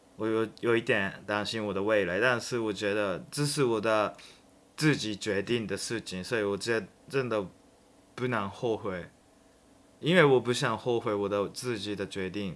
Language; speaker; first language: Chinese; non-native, fluent; Japanese